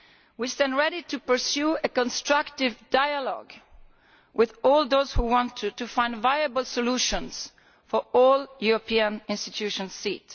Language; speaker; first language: English; non-native, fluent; Italian